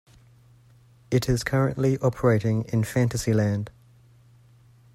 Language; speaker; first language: English; native; English